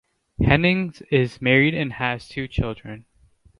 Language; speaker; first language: English; native; English